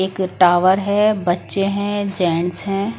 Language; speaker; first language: Hindi; non-native, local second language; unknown